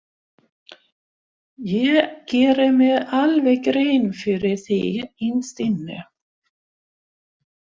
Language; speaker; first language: Icelandic; non-native, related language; Swedish